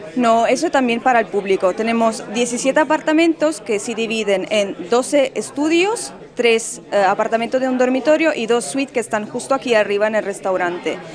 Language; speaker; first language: Spanish; non-native, fluent; Italian